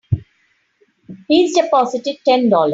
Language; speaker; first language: English; non-native, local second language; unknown